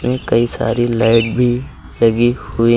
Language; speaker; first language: Hindi; native; Hindi